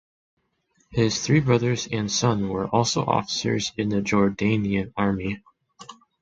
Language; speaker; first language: English; non-native, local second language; Chinese